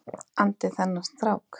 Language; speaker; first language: Icelandic; native; Icelandic